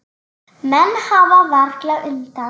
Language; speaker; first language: Icelandic; native; Icelandic